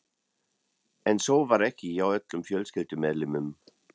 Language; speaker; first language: Icelandic; non-native, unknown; German